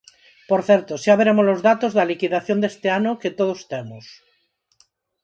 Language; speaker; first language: Galician; non-native, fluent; Spanish